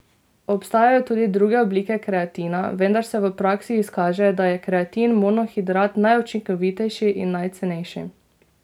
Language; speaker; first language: Slovenian; native; Slovenian